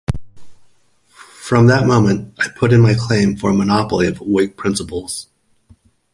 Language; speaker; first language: English; native; English